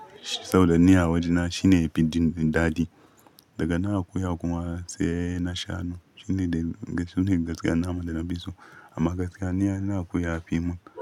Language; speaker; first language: Hausa; non-native, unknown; Yoruba